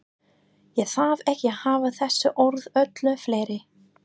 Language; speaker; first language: Icelandic; non-native, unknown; English